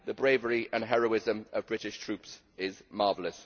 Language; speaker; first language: English; native; English